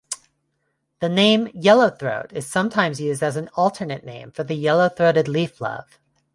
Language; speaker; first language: English; non-native, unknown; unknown